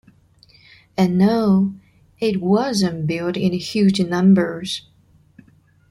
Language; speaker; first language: English; non-native, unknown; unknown